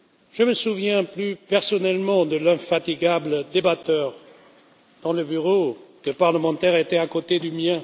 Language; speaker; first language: French; non-native, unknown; German